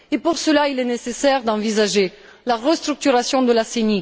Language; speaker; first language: French; non-native, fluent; Bulgarian